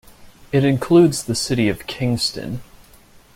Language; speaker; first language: English; native; English